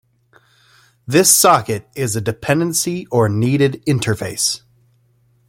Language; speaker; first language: English; native; English